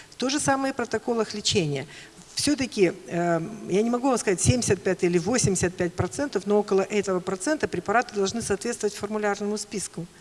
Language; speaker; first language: Russian; native; Russian